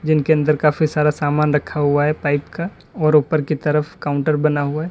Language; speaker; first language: Hindi; native; Hindi